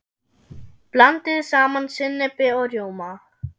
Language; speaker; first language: Icelandic; non-native, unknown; German